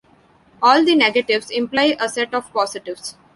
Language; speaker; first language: English; non-native, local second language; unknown